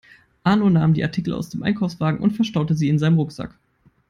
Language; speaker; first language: English; non-native, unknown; German